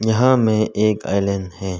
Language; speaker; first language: Hindi; non-native, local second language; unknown